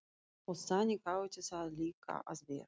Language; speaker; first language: Icelandic; non-native, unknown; Russian